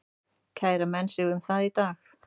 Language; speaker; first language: Icelandic; native; Icelandic